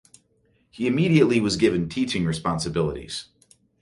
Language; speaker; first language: English; native; English